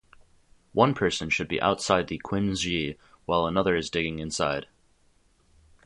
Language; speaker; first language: English; native; English